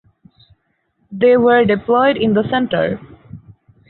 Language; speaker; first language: English; non-native, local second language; Bangla